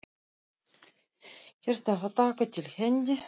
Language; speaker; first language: Icelandic; non-native, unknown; Russian